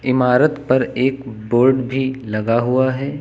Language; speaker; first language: Hindi; native; Hindi